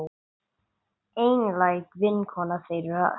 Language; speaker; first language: Icelandic; non-native, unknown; English